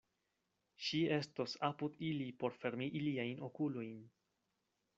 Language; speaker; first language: Esperanto; non-native, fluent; Spanish